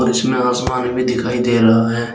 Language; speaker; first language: Hindi; native; Hindi